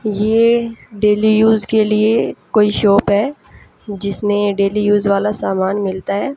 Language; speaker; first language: Hindi; native; Hindi